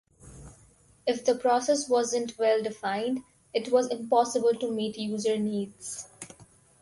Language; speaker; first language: English; non-native, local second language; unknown